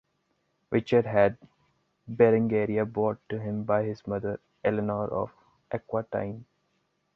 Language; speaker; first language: English; non-native, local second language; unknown